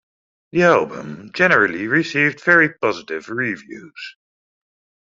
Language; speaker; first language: English; native; English